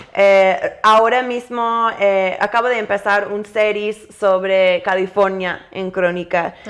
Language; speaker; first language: Spanish; non-native, fluent; English